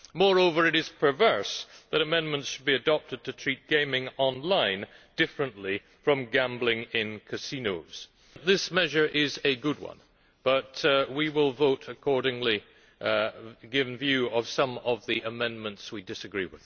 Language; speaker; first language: English; native; English